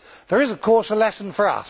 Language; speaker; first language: English; native; English